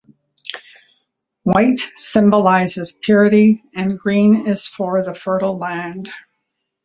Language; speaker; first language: English; native; English